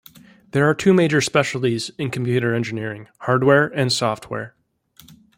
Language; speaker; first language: English; native; English